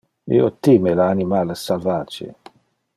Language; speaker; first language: Interlingua; non-native, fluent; Dutch